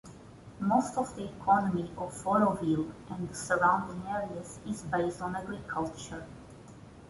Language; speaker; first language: English; non-native, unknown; Portuguese